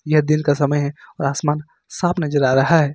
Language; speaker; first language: Hindi; native; Hindi